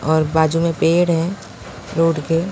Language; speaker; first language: Hindi; non-native, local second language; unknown